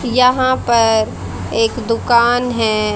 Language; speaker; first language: Hindi; native; Hindi